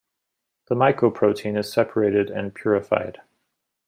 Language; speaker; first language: English; native; English